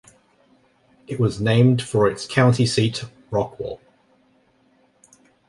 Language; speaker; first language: English; native; English